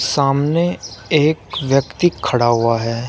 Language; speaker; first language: Hindi; native; Hindi